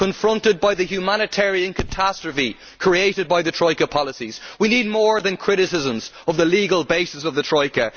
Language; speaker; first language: English; native; English